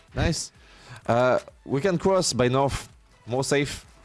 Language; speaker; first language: English; non-native, learner; French